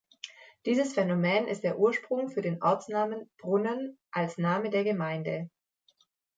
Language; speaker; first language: German; native; German